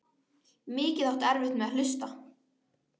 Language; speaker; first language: Icelandic; native; Icelandic